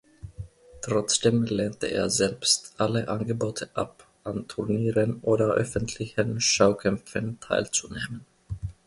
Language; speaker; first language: German; non-native, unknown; Finnish